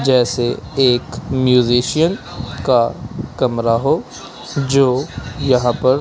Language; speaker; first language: Hindi; non-native, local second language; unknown